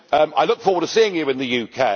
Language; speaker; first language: English; native; English